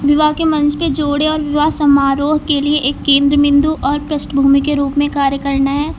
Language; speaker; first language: Hindi; native; Hindi